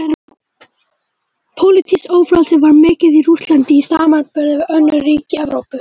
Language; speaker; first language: Icelandic; native; Icelandic